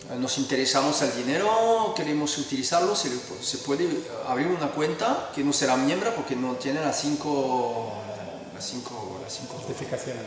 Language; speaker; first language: Spanish; non-native, fluent; French